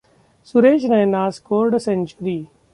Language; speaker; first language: English; non-native, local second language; Marathi